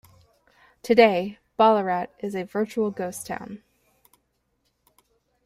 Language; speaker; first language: English; native; English